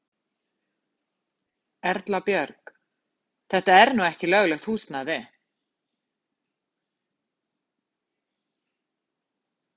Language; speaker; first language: Icelandic; native; Icelandic